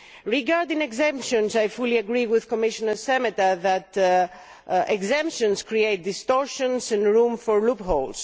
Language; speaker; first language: English; non-native, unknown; Greek